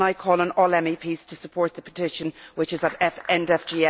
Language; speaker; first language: English; native; English